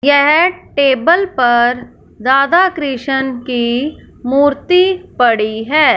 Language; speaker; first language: Hindi; non-native, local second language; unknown